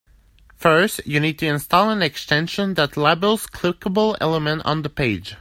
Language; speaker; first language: English; native; English